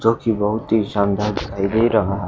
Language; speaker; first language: Hindi; native; Hindi